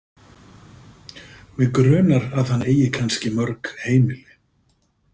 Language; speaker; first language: Icelandic; native; Icelandic